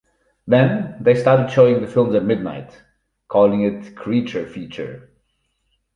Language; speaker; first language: English; non-native, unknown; German